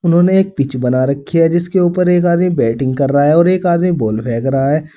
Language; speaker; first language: Hindi; native; Hindi